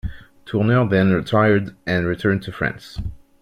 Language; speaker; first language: English; non-native, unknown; French